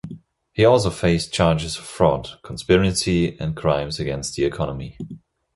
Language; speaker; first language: English; non-native, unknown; German